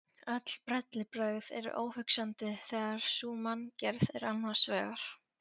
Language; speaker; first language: Icelandic; non-native, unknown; Polish